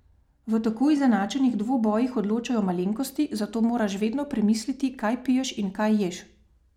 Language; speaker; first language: Slovenian; native; Slovenian